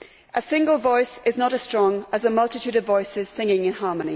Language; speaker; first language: English; native; English